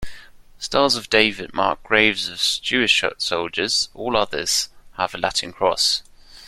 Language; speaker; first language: English; non-native, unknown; German